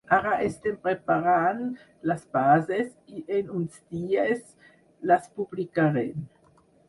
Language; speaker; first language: Catalan; non-native, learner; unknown